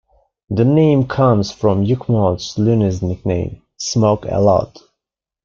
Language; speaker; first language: English; non-native, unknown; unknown